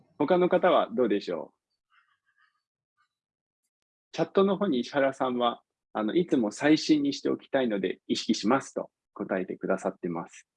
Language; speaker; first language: Japanese; non-native, fluent; English